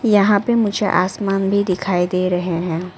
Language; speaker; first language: Hindi; non-native, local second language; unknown